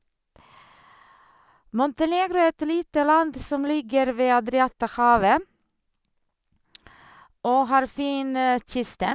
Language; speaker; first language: Norwegian; non-native, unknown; Serbian